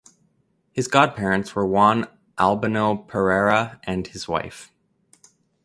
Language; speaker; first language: English; native; English